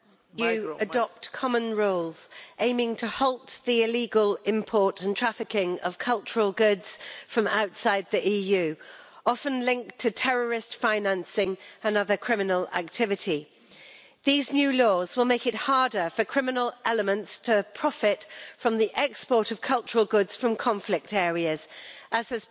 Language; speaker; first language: English; native; English